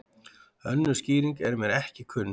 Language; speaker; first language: Icelandic; native; Icelandic